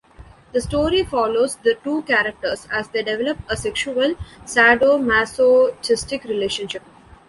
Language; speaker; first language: English; non-native, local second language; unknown